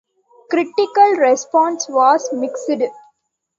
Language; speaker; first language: English; non-native, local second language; Tamil